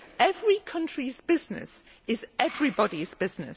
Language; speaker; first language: English; native; English